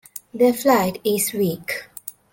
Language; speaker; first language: English; non-native, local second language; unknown